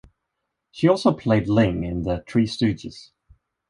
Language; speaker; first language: English; non-native, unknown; Swedish